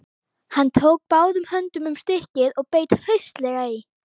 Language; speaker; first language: Icelandic; native; Icelandic